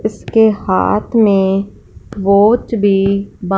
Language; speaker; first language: Hindi; non-native, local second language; Punjabi